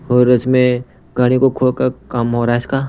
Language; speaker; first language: Hindi; non-native, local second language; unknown